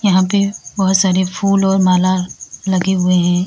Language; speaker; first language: Hindi; native; Hindi